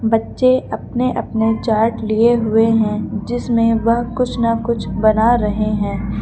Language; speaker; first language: Hindi; native; Hindi